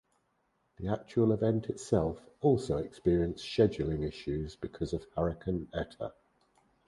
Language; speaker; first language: English; native; English